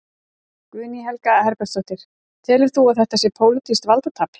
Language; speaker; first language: Icelandic; native; Icelandic